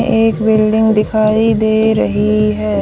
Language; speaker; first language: Hindi; native; Hindi